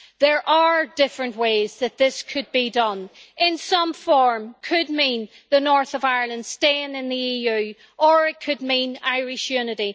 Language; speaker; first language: English; native; English